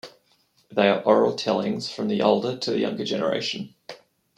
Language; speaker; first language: English; native; English